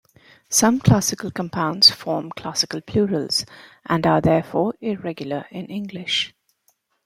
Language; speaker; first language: English; native; English